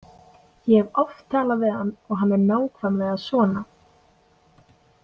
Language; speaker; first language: Icelandic; non-native, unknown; Latvian